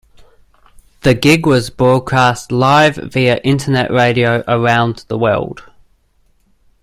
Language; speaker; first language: English; native; English